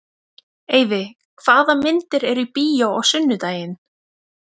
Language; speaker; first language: Icelandic; native; Icelandic